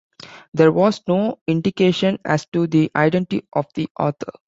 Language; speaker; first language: English; non-native, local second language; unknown